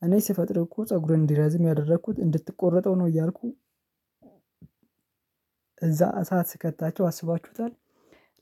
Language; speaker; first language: Amharic; non-native, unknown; Oromo